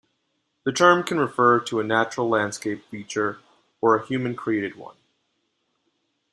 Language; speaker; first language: English; non-native, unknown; Spanish